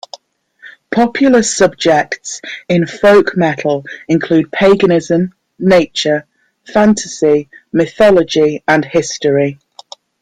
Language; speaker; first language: English; native; English